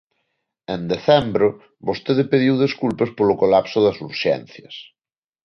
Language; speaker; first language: Galician; non-native, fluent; Spanish